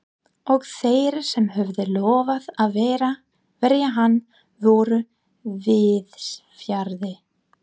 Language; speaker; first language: Icelandic; non-native, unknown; English